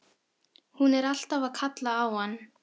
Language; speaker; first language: Icelandic; non-native, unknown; Filipino